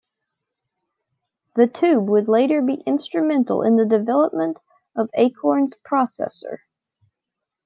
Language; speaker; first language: English; native; English